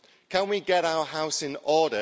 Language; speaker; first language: English; native; English